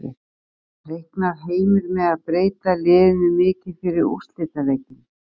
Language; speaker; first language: Icelandic; native; Icelandic